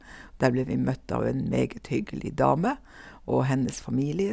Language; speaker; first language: Norwegian; native; Norwegian